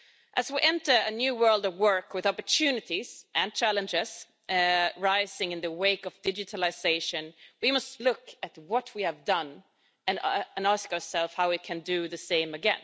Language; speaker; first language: English; non-native, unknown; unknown